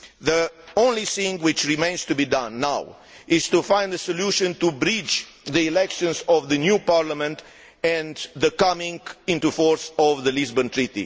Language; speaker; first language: English; non-native, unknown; Romanian